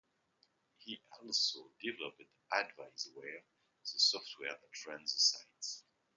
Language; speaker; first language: English; non-native, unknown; French